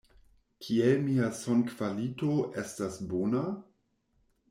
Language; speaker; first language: Esperanto; non-native, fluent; German